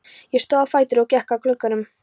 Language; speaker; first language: Icelandic; non-native, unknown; Polish